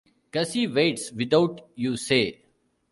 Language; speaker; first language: English; non-native, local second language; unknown